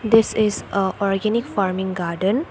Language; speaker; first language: English; non-native, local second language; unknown